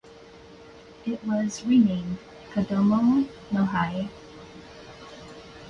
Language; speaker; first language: English; native; English